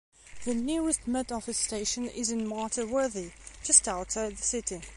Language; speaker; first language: English; non-native, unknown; Belarusian